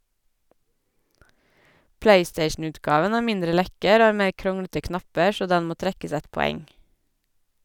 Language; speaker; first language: Norwegian; native; Norwegian